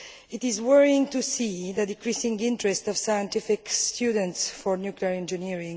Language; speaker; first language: English; non-native, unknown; Romanian